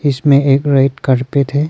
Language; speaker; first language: Hindi; non-native, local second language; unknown